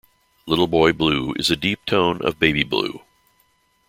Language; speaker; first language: English; native; English